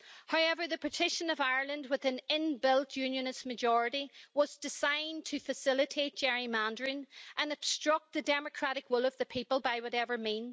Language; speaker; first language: English; native; English